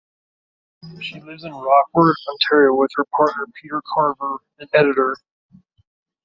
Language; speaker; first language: English; native; English